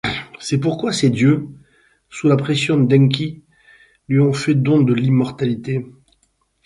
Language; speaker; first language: French; native; French